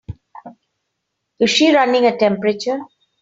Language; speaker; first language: English; non-native, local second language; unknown